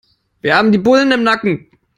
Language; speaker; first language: English; non-native, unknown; German